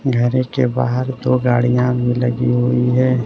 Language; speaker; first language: Hindi; early bilingual, other home language; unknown